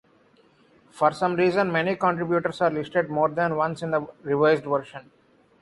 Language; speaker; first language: English; non-native, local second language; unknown